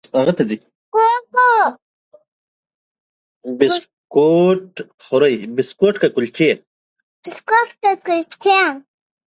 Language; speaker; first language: English; non-native, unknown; Pashto